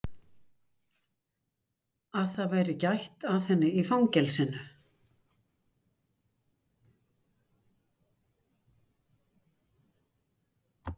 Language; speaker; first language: Icelandic; native; Icelandic